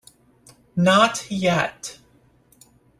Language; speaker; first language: English; native; English